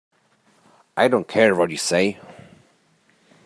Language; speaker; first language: English; native; English